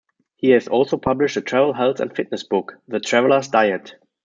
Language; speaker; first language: English; non-native, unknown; German